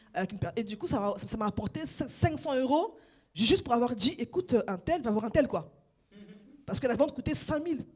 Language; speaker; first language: French; non-native, local second language; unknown